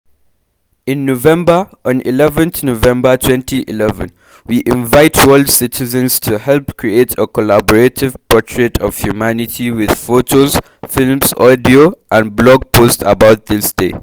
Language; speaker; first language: English; non-native, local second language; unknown